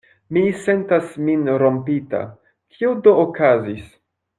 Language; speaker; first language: Esperanto; non-native, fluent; French